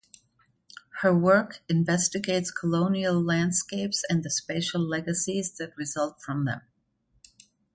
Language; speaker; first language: English; non-native, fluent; German